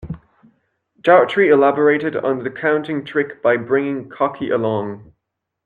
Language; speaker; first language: English; non-native, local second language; French